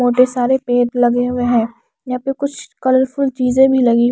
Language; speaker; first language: Hindi; non-native, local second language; Punjabi